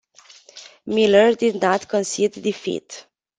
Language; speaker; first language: English; non-native, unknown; Romanian